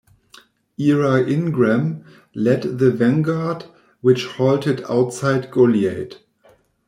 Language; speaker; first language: English; non-native, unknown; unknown